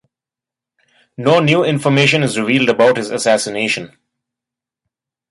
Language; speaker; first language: English; non-native, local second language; Bangla